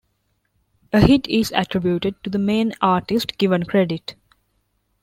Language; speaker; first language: English; non-native, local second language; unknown